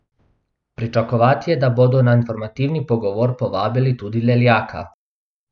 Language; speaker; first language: Slovenian; non-native, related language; Bosnian